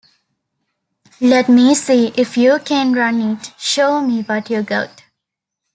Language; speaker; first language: English; non-native, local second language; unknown